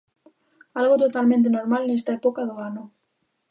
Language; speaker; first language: Galician; native; Galician